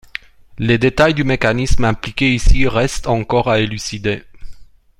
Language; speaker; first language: French; non-native, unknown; Romanian